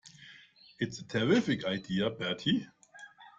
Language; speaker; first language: English; non-native, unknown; German